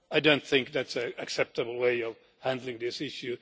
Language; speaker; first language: English; non-native, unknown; Finnish